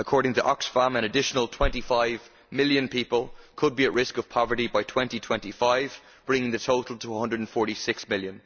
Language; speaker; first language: English; native; English